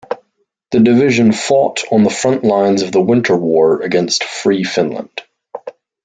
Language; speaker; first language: English; native; English